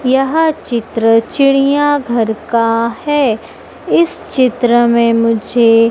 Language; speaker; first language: Hindi; native; Hindi